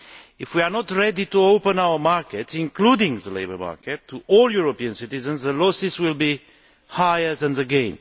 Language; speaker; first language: English; non-native, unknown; Romanian